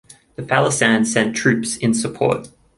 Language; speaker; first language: English; native; English